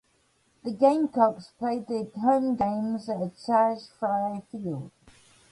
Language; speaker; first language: English; native; English